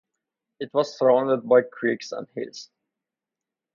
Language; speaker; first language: English; non-native, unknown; Persian